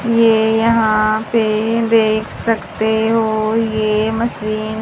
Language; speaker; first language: Hindi; native; Hindi